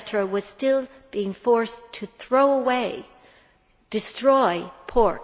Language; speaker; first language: English; native; English